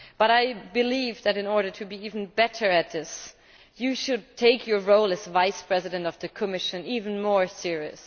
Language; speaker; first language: English; non-native, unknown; German